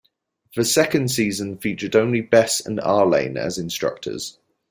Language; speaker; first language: English; native; English